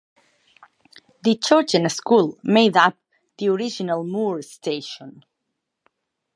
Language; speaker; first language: English; non-native, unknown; Catalan